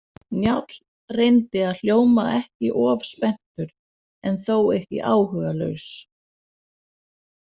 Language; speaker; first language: Icelandic; non-native, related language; Danish